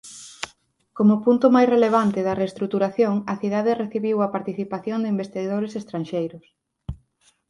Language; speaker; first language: Galician; native; Galician